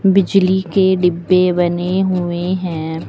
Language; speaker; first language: Hindi; native; Hindi